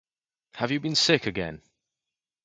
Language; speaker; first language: English; native; English